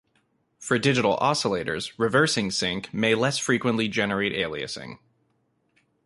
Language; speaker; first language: English; native; English